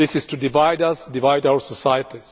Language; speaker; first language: English; non-native, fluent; Czech